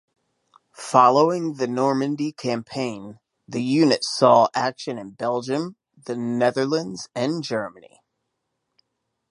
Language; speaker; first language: English; native; English